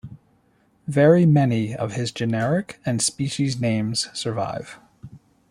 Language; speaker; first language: English; native; English